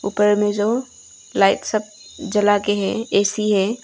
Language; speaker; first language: Hindi; non-native, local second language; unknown